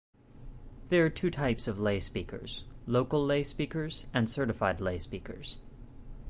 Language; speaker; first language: English; native; English